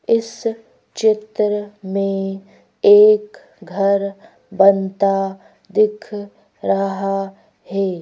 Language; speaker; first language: Hindi; native; Hindi